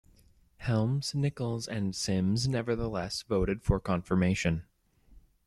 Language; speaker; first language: English; native; English